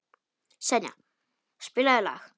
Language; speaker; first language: Icelandic; non-native, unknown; Polish